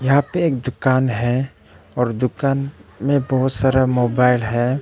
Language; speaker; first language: Hindi; non-native, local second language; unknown